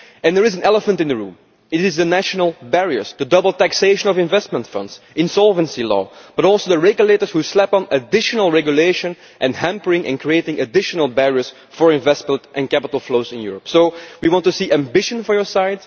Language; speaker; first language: English; non-native, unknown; Dutch